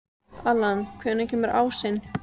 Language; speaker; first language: Icelandic; native; Icelandic